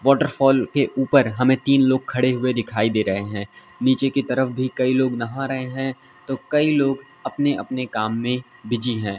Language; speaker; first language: Hindi; native; Hindi